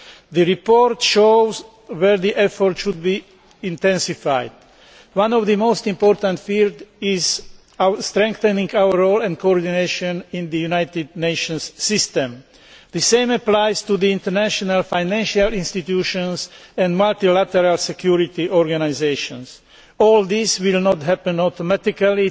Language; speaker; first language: English; non-native, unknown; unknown